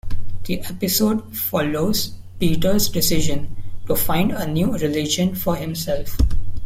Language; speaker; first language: English; non-native, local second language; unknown